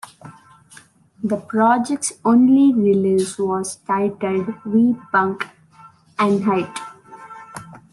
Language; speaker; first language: English; non-native, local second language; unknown